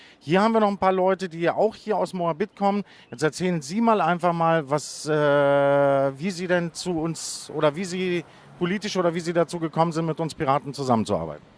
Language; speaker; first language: German; early bilingual, other home language; Greek